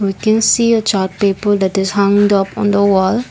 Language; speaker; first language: English; non-native, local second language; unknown